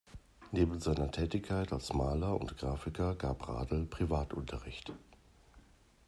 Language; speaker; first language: German; native; German